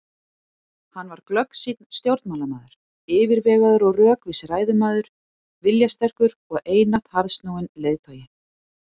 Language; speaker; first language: Icelandic; native; Icelandic